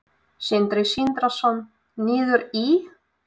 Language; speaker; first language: Icelandic; non-native, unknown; Russian